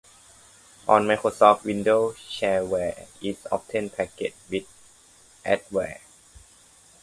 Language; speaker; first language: English; non-native, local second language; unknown